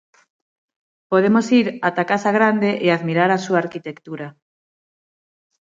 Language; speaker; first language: Galician; non-native, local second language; Spanish